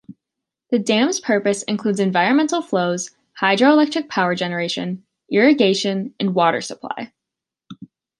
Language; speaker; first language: English; native; English